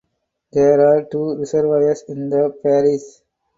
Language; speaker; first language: English; non-native, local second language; Tamil